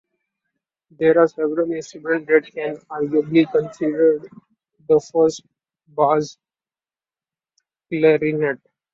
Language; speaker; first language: English; non-native, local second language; Marathi